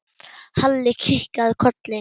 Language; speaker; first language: Icelandic; non-native, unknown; German